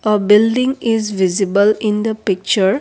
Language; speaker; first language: English; non-native, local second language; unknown